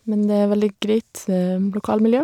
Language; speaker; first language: Norwegian; native; Norwegian